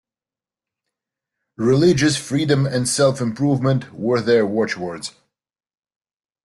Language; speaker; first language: English; native; English